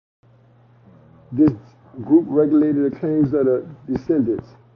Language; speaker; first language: English; native; English